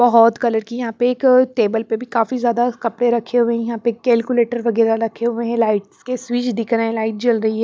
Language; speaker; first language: Hindi; non-native, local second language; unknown